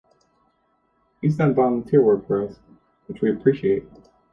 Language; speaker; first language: English; native; English